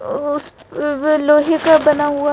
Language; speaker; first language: Hindi; native; Hindi